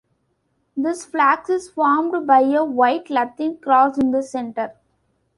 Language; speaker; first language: English; non-native, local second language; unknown